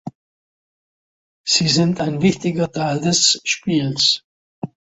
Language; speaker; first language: German; non-native, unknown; Dutch